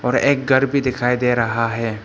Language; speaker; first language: Hindi; non-native, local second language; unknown